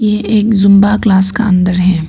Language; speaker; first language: Hindi; non-native, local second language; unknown